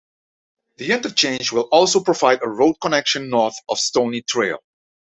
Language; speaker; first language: English; non-native, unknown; Dutch